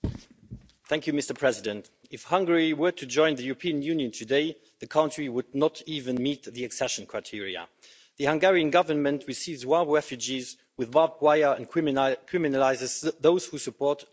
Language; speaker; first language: English; non-native, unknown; Luxembourgish